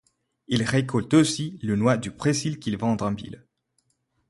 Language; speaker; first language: French; non-native, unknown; Spanish